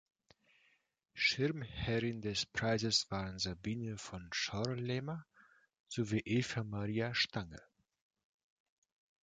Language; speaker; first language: German; non-native, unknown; Russian